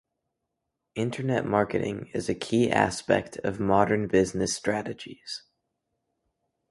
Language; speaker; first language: English; native; English